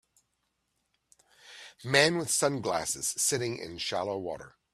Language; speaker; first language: English; native; English